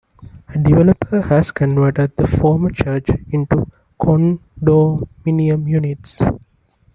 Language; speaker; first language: English; non-native, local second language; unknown